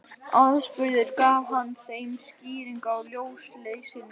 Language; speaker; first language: Icelandic; native; Icelandic